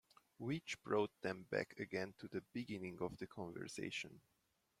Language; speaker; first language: English; non-native, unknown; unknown